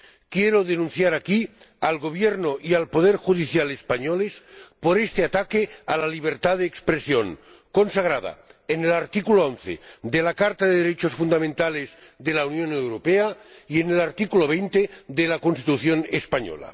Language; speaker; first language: Spanish; non-native, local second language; Catalan